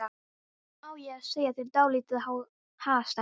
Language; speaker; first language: Icelandic; non-native, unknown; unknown